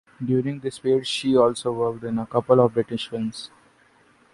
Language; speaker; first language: English; non-native, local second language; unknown